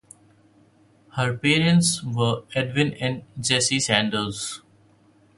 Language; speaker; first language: English; non-native, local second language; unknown